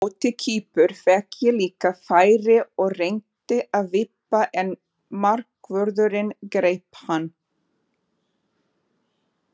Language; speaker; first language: Icelandic; non-native, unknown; Portuguese